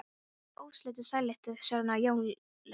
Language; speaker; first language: Icelandic; non-native, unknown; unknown